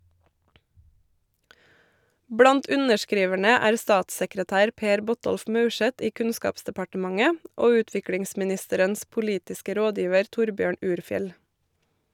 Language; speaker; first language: Norwegian; native; Norwegian